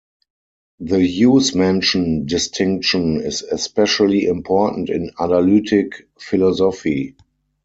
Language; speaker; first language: English; non-native, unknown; German